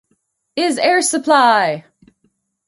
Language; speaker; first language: English; native; English